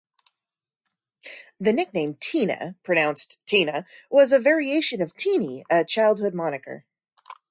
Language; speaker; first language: English; native; English